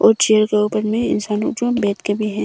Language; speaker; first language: Hindi; non-native, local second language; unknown